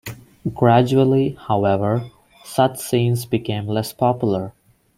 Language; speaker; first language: English; non-native, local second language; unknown